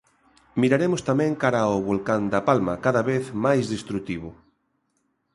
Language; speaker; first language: Galician; native; Galician